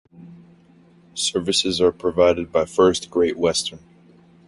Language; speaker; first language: English; native; English